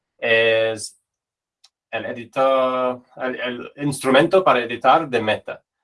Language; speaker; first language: Spanish; non-native, fluent; English